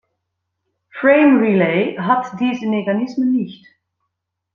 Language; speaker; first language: German; non-native, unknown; Dutch